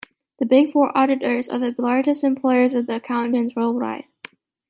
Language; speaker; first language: English; native; English